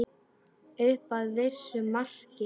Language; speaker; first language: Icelandic; non-native, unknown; Polish